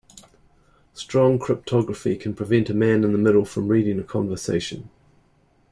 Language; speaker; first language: English; native; English